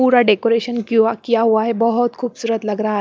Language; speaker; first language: Hindi; non-native, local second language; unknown